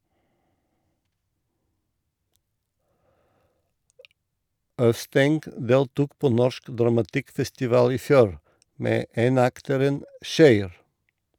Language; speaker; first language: Norwegian; non-native, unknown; Bulgarian